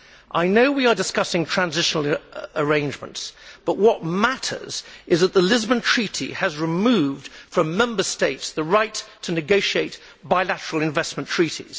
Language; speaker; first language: English; native; English